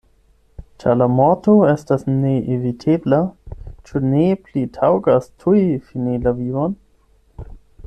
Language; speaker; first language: Esperanto; non-native, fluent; German